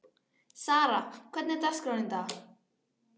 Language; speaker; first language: Icelandic; native; Icelandic